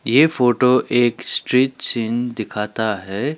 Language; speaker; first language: Hindi; non-native, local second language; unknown